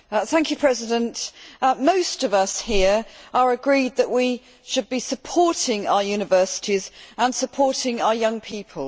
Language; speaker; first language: English; native; English